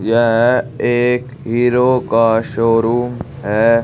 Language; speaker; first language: Hindi; native; Hindi